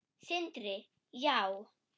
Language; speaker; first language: Icelandic; non-native, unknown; German